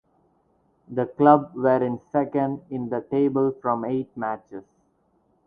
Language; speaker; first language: English; non-native, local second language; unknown